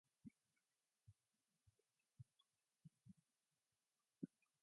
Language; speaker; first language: English; non-native, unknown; Mongolian